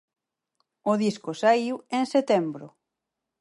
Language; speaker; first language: Galician; native; Galician